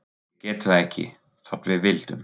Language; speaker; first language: Icelandic; non-native, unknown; German